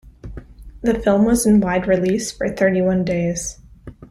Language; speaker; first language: English; native; English